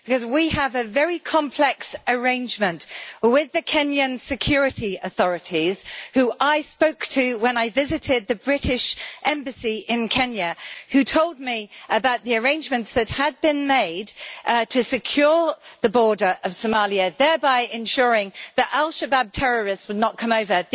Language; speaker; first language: English; native; English